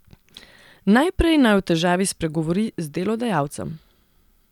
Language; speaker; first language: Slovenian; non-native, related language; Serbian